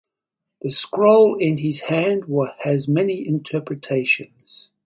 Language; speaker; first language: English; native; English